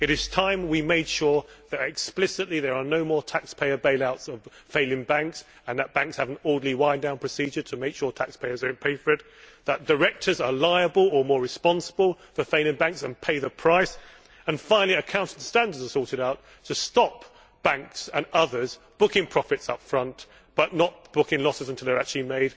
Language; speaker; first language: English; native; English